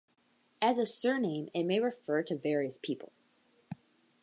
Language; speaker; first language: English; native; English